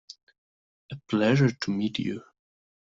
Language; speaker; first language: English; non-native, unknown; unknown